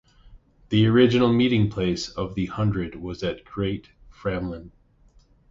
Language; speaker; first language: English; native; English